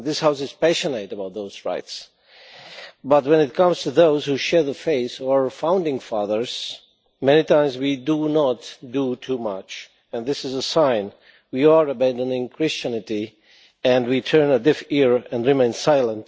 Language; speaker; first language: English; non-native, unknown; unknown